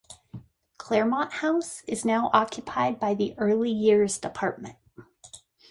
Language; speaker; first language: English; native; English